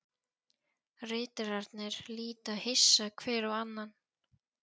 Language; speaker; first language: Icelandic; non-native, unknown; Polish